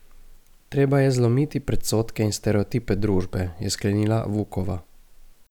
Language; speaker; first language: Slovenian; native; Slovenian